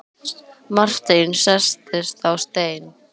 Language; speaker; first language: Icelandic; native; Icelandic